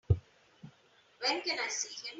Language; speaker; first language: English; non-native, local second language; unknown